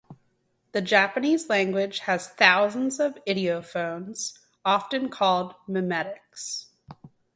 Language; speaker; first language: English; native; English